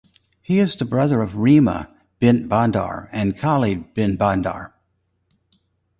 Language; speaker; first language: English; native; English